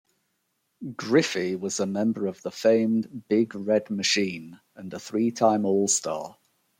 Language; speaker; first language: English; native; English